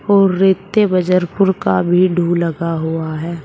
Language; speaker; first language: Hindi; native; Hindi